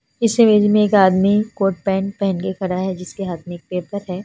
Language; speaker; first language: Hindi; non-native, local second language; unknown